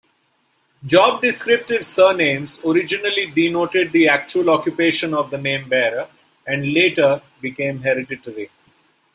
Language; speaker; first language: English; non-native, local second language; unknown